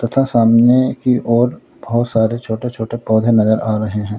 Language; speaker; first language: Hindi; native; Hindi